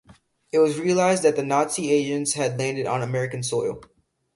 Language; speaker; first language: English; native; English